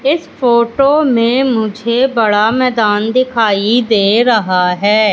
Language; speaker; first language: Hindi; native; Hindi